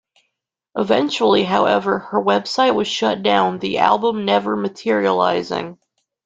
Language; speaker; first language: English; native; English